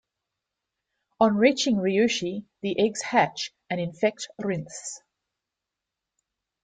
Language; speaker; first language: English; native; English